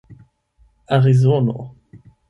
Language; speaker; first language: Esperanto; non-native, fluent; German